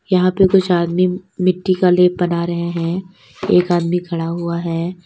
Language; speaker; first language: Hindi; native; Hindi